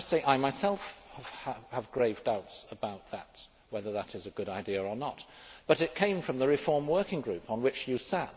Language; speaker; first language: English; native; English